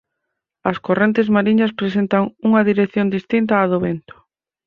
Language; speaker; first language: Galician; native; Galician